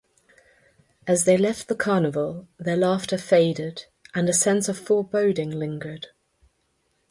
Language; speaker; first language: English; non-native, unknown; German